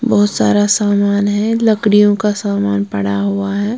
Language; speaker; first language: Hindi; non-native, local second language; Punjabi